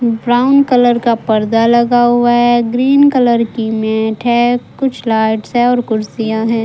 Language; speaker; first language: Hindi; native; Hindi